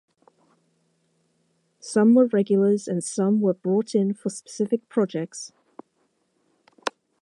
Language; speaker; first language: English; native; English